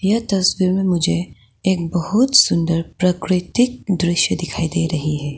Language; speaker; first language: Hindi; non-native, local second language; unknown